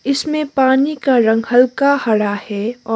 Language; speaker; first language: Hindi; non-native, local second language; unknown